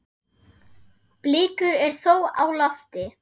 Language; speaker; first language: Icelandic; non-native, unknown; German